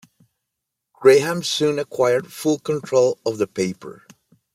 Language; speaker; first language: English; native; English